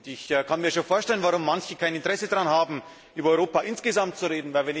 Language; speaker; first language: German; native; German